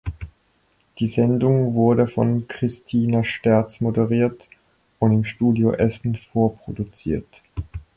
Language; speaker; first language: German; native; German